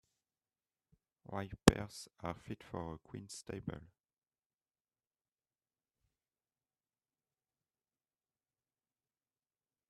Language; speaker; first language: English; non-native, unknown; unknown